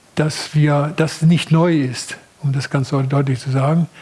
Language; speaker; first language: German; native; German